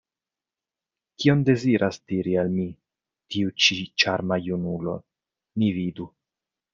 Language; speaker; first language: Esperanto; non-native, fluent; Italian